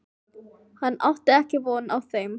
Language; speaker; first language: Icelandic; non-native, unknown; Filipino